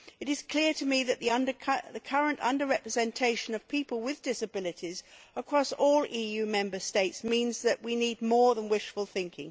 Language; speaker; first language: English; native; English